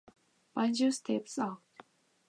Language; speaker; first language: English; non-native, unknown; Japanese